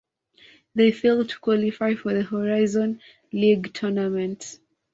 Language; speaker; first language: English; non-native, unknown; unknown